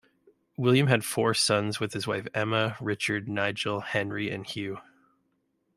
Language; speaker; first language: English; native; English